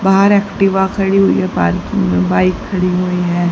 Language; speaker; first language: Hindi; native; Hindi